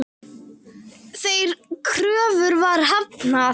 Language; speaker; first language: Icelandic; native; Icelandic